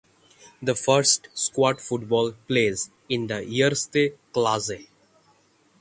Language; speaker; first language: English; non-native, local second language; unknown